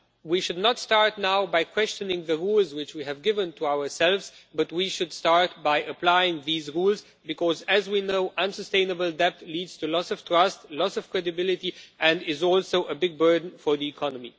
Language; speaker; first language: English; non-native, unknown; Romanian